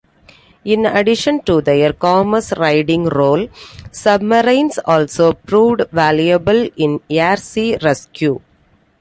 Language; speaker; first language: English; non-native, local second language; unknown